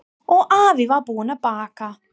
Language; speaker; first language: Icelandic; non-native, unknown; English